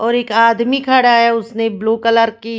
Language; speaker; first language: Hindi; native; Hindi